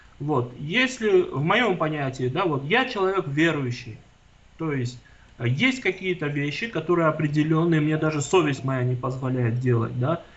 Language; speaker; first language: Russian; non-native, local second language; Armenian